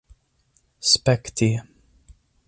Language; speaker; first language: Esperanto; non-native, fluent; English